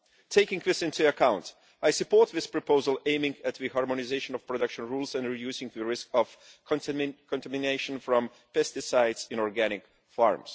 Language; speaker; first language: English; non-native, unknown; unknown